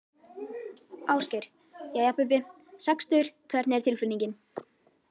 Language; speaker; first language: Icelandic; native; Icelandic